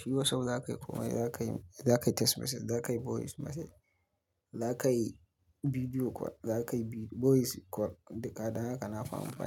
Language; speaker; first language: Hausa; native; Hausa